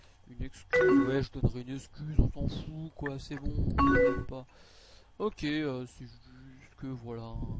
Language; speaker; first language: French; native; French